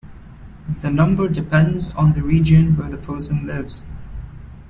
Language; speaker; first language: English; non-native, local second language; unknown